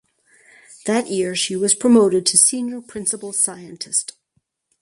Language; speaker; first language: English; native; English